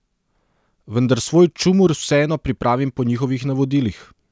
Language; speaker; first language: Slovenian; non-native, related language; Serbian